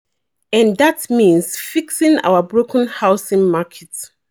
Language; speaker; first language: English; non-native, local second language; Yoruba